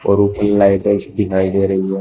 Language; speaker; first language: Hindi; native; Hindi